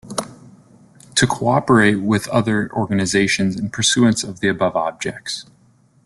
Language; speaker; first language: English; native; English